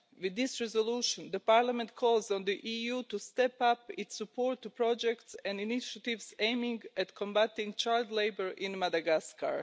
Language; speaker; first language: English; non-native, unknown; Croatian